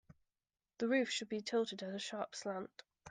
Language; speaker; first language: English; native; English